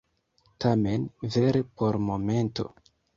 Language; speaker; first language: Esperanto; non-native, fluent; Kinyarwanda